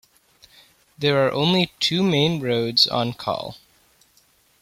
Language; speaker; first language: English; native; English